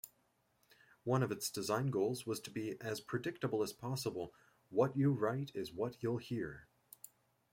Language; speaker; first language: English; native; English